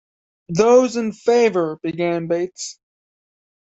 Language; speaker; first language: English; native; English